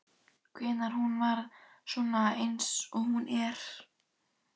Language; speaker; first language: Icelandic; native; Icelandic